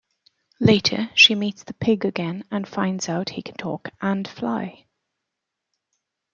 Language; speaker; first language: English; native; English